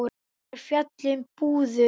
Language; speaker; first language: Icelandic; native; Icelandic